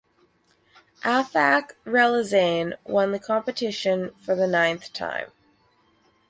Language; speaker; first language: English; native; English